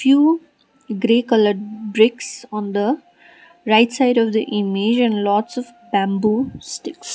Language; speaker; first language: English; non-native, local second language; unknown